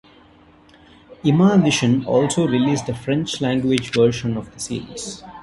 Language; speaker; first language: English; non-native, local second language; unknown